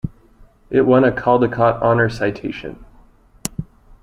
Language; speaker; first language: English; native; English